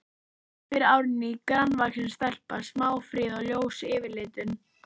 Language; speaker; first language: Icelandic; native; Icelandic